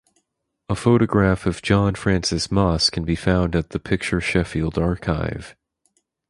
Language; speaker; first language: English; native; English